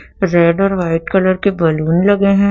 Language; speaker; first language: Hindi; native; Hindi